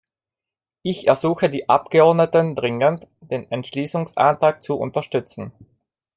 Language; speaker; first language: German; non-native, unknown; Italian